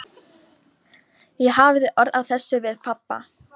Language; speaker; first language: Icelandic; non-native, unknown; Polish